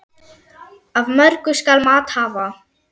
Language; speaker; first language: Icelandic; non-native, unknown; German